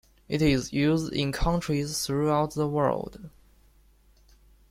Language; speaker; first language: English; non-native, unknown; Chinese